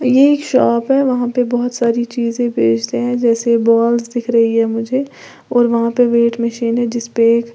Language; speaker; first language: Hindi; native; Hindi